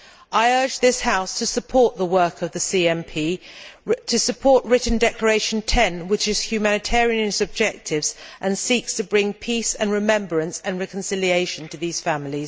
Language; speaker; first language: English; native; English